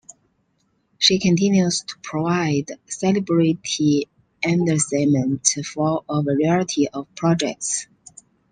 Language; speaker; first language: English; non-native, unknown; Chinese